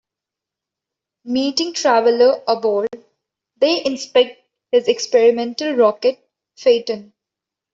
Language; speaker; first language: English; non-native, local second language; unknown